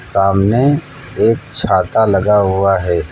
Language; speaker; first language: Hindi; native; Hindi